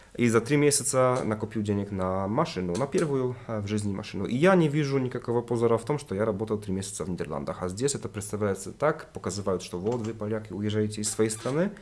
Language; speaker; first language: Russian; non-native, related language; Polish